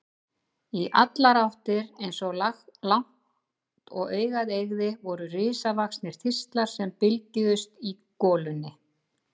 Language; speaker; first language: Icelandic; native; Icelandic